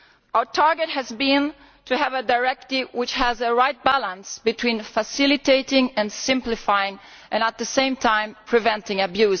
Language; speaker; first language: English; non-native, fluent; Italian